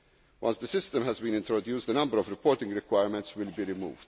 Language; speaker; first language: English; non-native, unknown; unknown